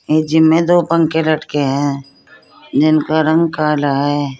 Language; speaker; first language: Hindi; native; Hindi